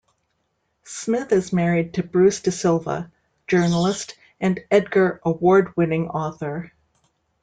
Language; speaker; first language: English; native; English